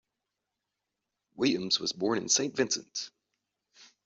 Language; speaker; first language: English; native; English